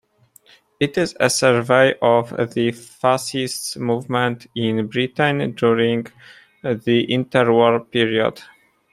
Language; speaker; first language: English; non-native, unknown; Polish